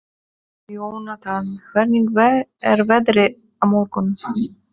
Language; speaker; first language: Icelandic; non-native, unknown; Polish